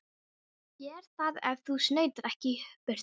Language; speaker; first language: Icelandic; non-native, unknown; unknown